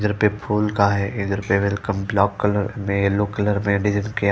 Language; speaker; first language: Hindi; non-native, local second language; Punjabi